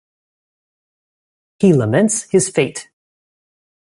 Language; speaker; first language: English; native; English